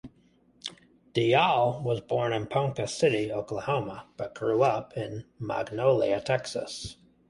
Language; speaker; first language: English; native; English